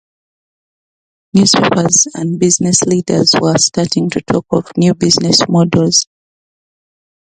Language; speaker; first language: English; non-native, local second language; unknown